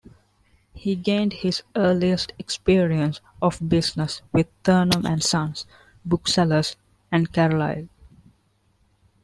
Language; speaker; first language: English; non-native, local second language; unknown